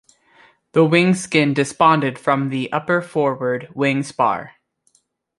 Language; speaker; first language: English; native; English